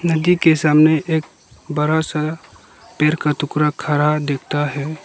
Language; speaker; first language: Hindi; early bilingual, other home language; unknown